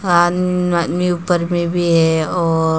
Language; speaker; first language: Hindi; non-native, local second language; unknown